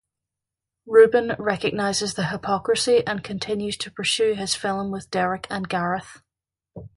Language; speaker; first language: English; native; English